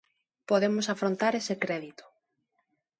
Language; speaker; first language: Galician; non-native, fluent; Spanish